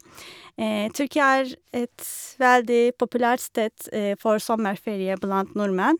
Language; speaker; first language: Norwegian; non-native, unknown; Turkish